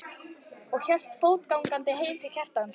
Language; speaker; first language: Icelandic; native; Icelandic